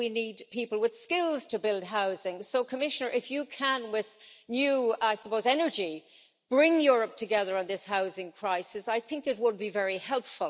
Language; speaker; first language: English; native; English